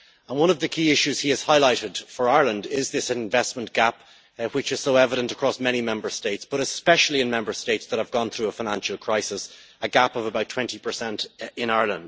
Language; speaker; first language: English; native; English